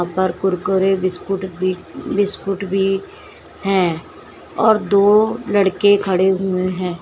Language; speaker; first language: Hindi; native; Hindi